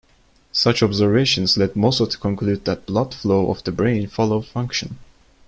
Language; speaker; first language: English; non-native, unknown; Turkish